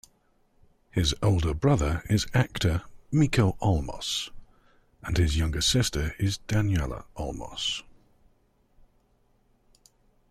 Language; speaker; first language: English; native; English